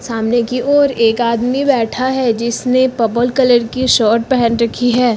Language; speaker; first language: Hindi; native; Hindi